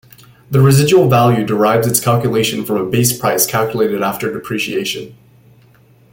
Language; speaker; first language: English; native; English